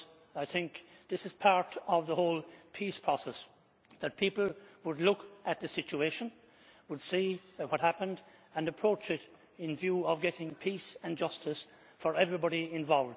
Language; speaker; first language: English; native; English